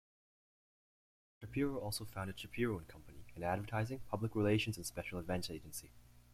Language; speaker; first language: English; native; English